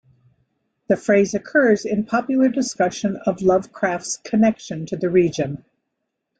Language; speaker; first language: English; native; English